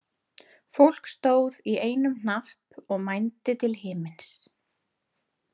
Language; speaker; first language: Icelandic; native; Icelandic